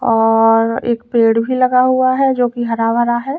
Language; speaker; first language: Hindi; native; Hindi